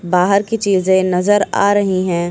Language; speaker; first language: Hindi; native; Hindi